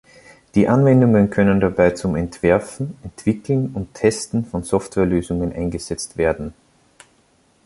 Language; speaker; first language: German; native; German